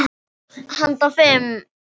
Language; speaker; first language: Icelandic; non-native, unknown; Filipino